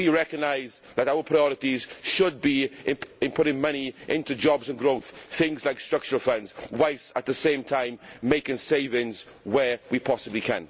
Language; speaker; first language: English; native; English